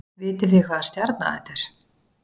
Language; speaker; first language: Icelandic; native; Icelandic